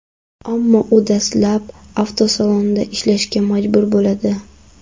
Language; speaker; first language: Uzbek; non-native, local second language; Kara-Kalpak